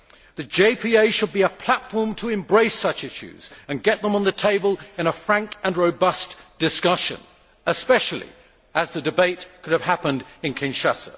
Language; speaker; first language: English; native; English